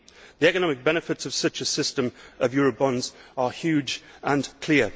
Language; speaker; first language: English; native; English